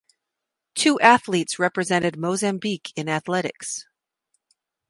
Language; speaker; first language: English; native; English